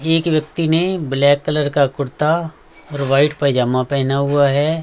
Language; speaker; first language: Hindi; native; Hindi